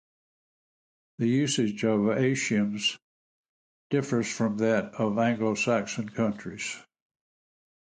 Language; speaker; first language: English; native; English